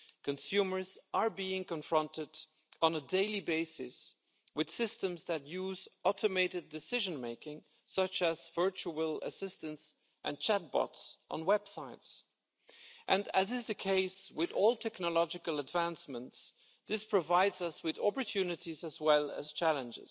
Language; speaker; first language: English; non-native, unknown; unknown